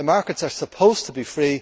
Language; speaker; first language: English; native; English